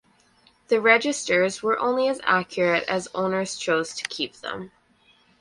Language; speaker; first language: English; native; English